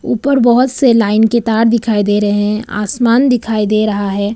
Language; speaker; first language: Hindi; non-native, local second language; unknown